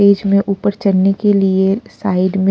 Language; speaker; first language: Hindi; non-native, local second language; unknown